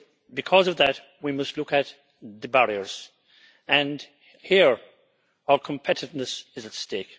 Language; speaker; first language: English; native; English